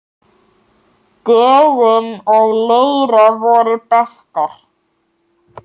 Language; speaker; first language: Icelandic; native; Icelandic